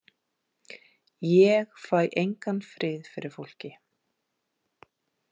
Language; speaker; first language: Icelandic; native; Icelandic